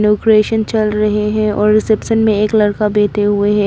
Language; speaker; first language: Hindi; non-native, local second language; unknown